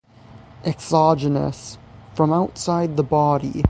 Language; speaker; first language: English; native; English